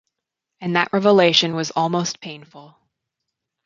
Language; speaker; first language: English; native; English